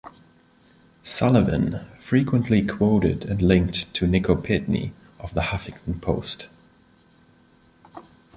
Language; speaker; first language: English; non-native, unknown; Spanish